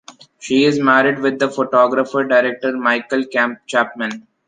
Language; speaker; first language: English; non-native, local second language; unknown